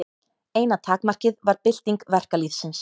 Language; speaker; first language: Icelandic; native; Icelandic